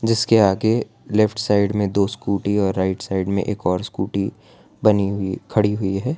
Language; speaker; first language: Hindi; non-native, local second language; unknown